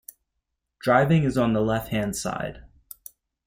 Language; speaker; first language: English; native; English